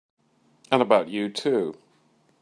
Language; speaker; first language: English; native; English